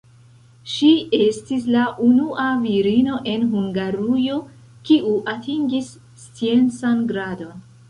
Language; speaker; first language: Esperanto; non-native, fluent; Central Kurdish